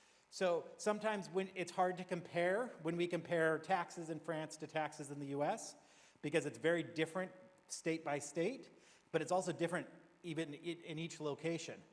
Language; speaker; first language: English; native; English